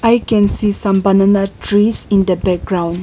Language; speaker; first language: English; non-native, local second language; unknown